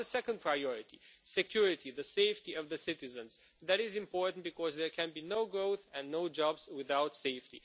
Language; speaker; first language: English; non-native, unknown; Romanian